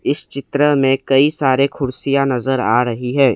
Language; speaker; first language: Hindi; non-native, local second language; Assamese